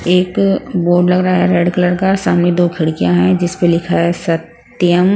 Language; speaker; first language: Hindi; non-native, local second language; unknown